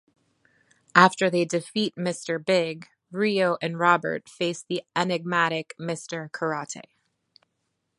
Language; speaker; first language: English; native; English